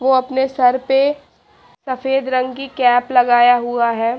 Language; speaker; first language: Hindi; native; Hindi